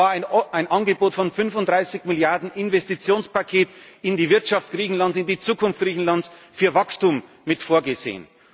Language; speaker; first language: German; native; German